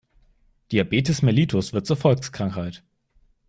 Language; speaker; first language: German; native; German